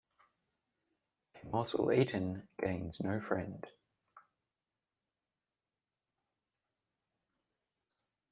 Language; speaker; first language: English; native; English